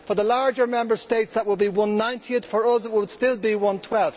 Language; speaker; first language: English; native; English